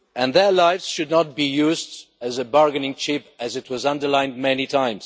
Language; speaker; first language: English; non-native, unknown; Bulgarian